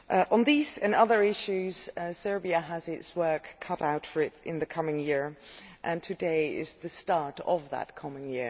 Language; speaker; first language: English; non-native, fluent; Dutch